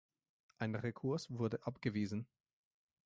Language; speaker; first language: German; non-native, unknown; Slovenian